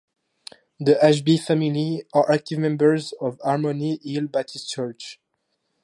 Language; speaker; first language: English; non-native, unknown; French